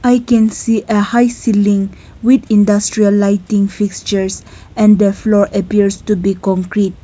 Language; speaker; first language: English; non-native, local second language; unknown